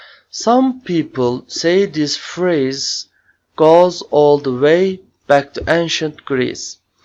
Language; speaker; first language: English; non-native, fluent; Turkish